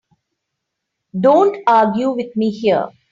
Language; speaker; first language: English; non-native, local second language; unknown